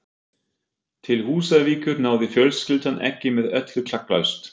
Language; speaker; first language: Icelandic; non-native, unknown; German